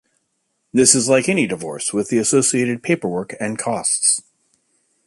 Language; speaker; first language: English; native; English